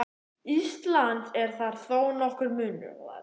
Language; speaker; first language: Icelandic; native; Icelandic